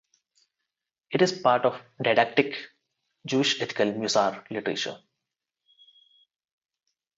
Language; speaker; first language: English; non-native, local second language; Telugu